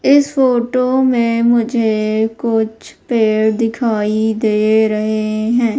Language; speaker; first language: Hindi; native; Hindi